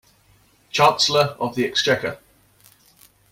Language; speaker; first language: English; native; English